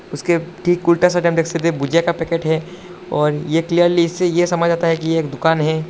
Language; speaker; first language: Hindi; non-native, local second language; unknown